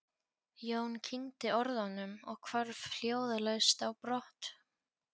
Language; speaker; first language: Icelandic; non-native, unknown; Polish